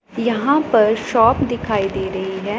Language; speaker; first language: Hindi; non-native, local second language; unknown